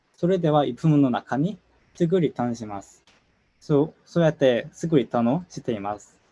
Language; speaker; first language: Japanese; non-native, fluent; Korean